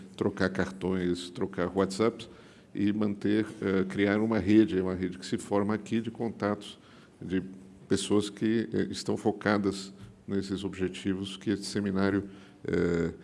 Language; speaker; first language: Portuguese; native; Portuguese